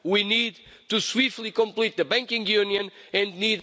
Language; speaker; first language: English; non-native, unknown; Portuguese